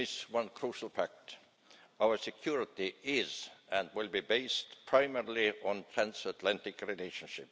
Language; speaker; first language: English; non-native, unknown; Estonian